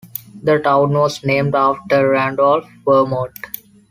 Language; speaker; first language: English; non-native, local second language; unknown